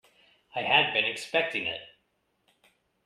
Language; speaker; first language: English; native; English